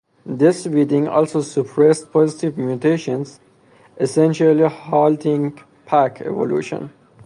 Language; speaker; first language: English; non-native, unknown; Persian